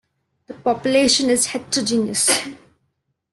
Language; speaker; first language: English; non-native, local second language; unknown